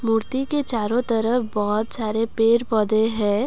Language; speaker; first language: Hindi; non-native, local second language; Assamese